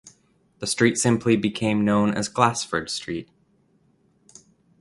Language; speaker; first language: English; native; English